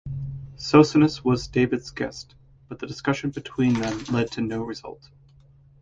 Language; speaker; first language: English; native; English